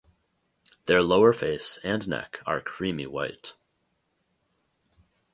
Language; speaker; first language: English; native; English